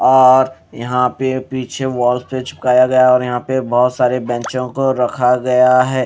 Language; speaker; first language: Hindi; native; Hindi